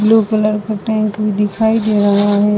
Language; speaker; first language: Hindi; native; Hindi